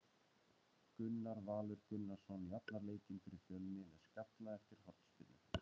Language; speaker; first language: Icelandic; native; Icelandic